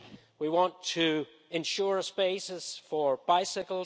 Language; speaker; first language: English; non-native, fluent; Danish